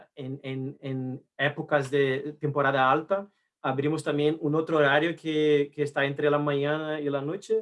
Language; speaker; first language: Spanish; non-native, fluent; Portuguese